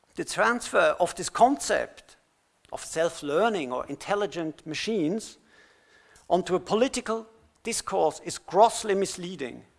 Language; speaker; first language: English; non-native, fluent; German